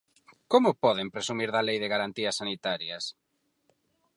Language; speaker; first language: Galician; non-native, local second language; Spanish